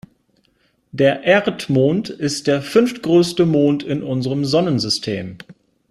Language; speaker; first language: German; native; German